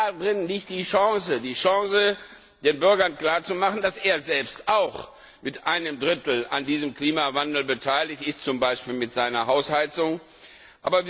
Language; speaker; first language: German; non-native, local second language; Luxembourgish